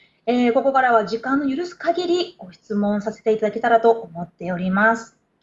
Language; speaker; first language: Japanese; native; Japanese